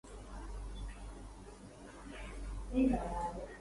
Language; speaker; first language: English; native; English